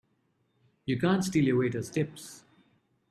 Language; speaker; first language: English; non-native, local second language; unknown